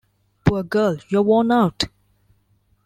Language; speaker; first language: English; non-native, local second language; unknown